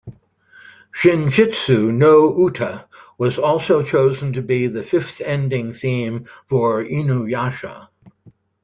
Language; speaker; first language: English; native; English